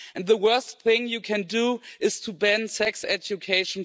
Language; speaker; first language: English; non-native, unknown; German